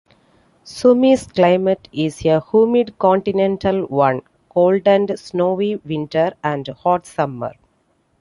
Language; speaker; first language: English; non-native, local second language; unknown